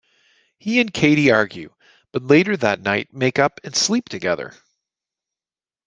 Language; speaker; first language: English; native; English